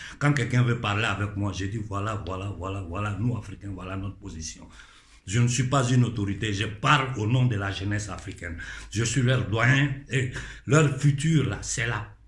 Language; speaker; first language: French; non-native, local second language; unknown